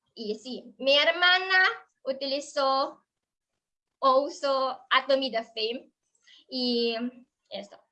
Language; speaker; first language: Spanish; non-native, learner; Filipino